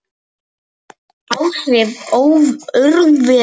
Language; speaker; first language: Icelandic; non-native, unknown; Polish